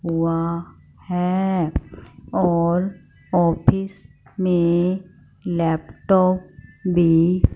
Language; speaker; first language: Hindi; non-native, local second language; Punjabi